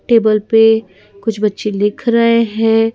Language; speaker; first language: Hindi; native; Hindi